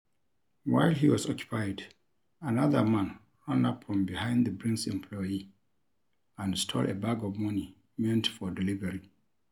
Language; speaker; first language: English; non-native, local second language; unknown